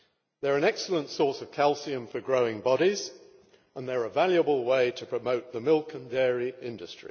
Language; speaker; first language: English; native; English